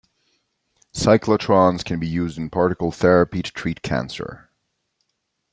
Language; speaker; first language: English; native; English